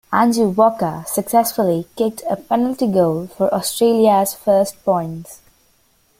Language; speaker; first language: English; native; English